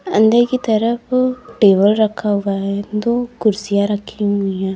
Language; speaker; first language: Hindi; native; Hindi